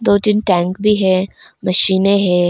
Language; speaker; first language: Hindi; non-native, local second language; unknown